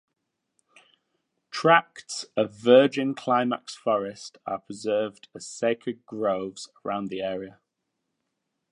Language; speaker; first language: English; native; English